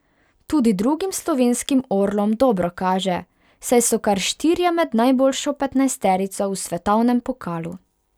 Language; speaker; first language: Slovenian; non-native, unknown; Hungarian